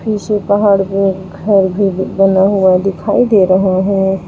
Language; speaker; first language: Hindi; native; Hindi